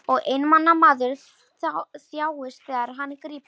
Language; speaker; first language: Icelandic; non-native, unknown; Polish